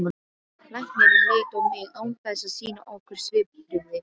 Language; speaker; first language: Icelandic; non-native, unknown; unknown